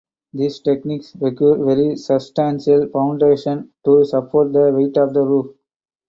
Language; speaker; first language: English; non-native, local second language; Tamil